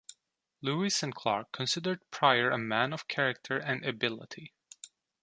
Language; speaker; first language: English; non-native, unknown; Turkish